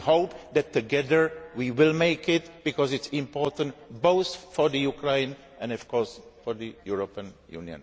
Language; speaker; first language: English; non-native, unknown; Greek